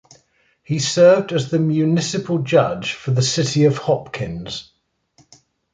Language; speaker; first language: English; native; English